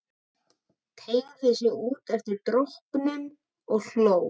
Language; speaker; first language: Icelandic; native; Icelandic